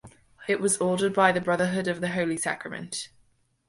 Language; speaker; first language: English; native; English